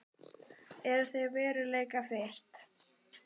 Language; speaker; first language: Icelandic; native; Icelandic